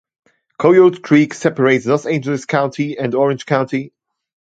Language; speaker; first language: English; non-native, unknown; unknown